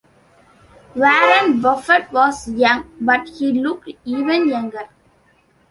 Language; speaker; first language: English; non-native, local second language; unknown